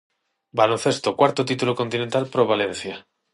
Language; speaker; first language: Galician; non-native, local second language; Spanish